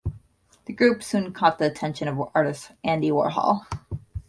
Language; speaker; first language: English; native; English